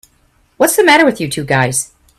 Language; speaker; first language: English; native; English